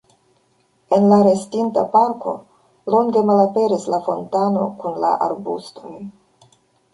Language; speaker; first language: Esperanto; non-native, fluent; Russian